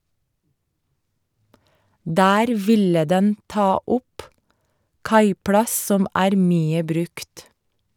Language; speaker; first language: Norwegian; non-native, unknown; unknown